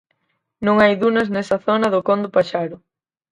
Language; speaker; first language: Galician; native; Galician